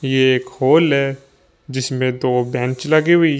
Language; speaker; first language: Hindi; native; Hindi